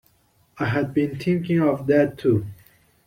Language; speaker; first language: English; non-native, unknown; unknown